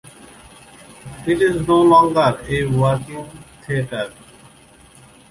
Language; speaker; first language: English; native; English